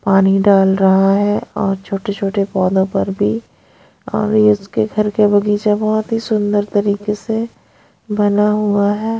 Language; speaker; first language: Hindi; non-native, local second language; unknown